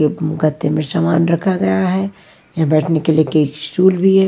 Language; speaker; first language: Hindi; non-native, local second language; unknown